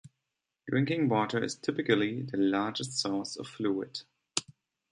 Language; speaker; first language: English; non-native, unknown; German